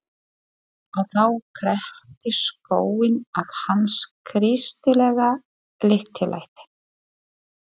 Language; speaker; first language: Icelandic; non-native, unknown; Polish